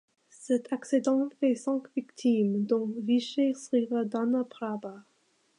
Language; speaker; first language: French; non-native, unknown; English